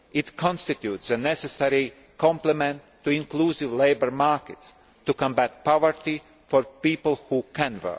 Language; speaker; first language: English; non-native, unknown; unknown